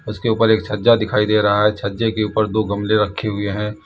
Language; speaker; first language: Hindi; native; Hindi